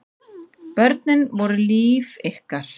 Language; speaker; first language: Icelandic; native; Icelandic